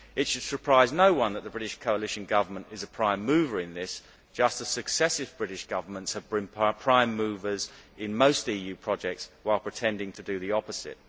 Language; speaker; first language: English; native; English